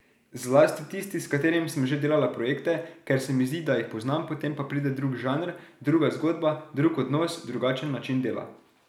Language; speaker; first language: Slovenian; native; Slovenian